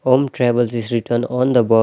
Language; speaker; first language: English; non-native, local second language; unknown